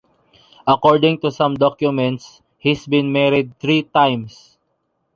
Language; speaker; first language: English; non-native, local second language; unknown